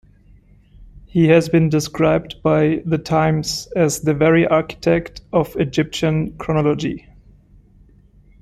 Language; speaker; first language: English; non-native, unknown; German